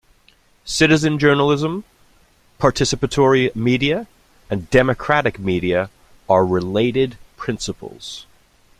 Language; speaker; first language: English; native; English